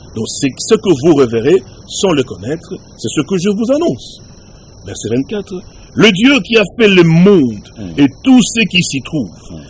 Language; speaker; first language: French; non-native, local second language; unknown